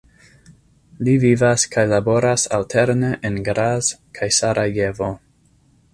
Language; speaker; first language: Esperanto; non-native, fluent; English